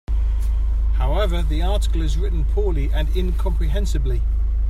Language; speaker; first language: English; native; English